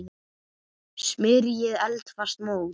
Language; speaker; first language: Icelandic; native; Icelandic